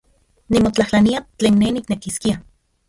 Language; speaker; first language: Central Puebla Nahuatl; non-native, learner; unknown